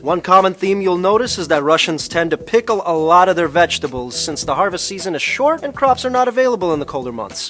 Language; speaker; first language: English; early bilingual, other home language; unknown